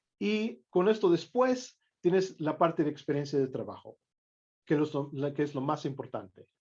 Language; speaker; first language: Spanish; non-native, fluent; English